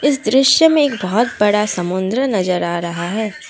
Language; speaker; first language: Hindi; non-native, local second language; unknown